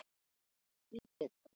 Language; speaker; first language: Icelandic; native; Icelandic